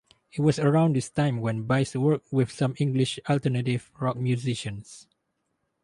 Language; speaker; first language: English; non-native, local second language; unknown